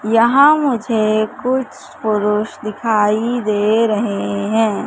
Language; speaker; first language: Hindi; native; Hindi